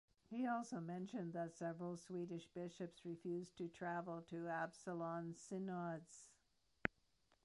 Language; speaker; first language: English; native; English